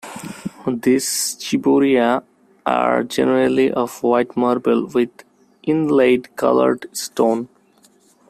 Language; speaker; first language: English; non-native, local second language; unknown